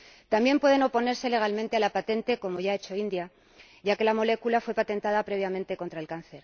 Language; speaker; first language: Spanish; native; Spanish